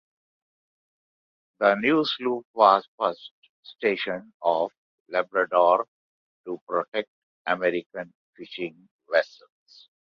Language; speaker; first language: English; non-native, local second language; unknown